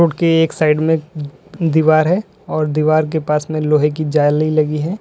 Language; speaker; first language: Hindi; native; Hindi